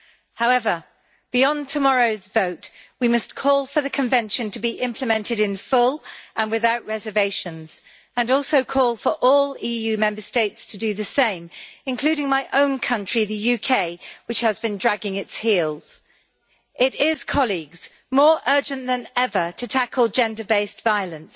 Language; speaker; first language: English; native; English